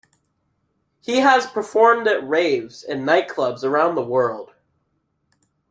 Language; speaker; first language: English; native; English